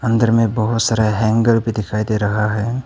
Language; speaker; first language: Hindi; non-native, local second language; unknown